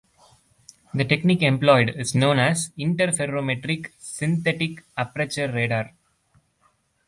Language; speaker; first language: English; non-native, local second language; Tamil